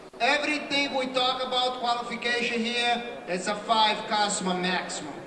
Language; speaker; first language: English; non-native, fluent; Portuguese